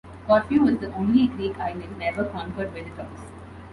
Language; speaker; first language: English; non-native, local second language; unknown